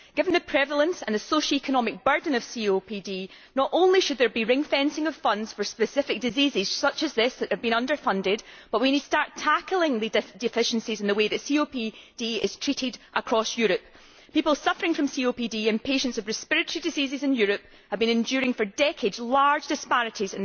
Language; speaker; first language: English; native; English